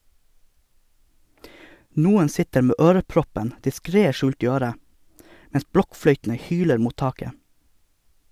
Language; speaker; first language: Norwegian; native; Norwegian